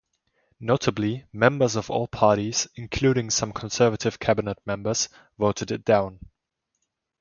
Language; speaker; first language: English; non-native, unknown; German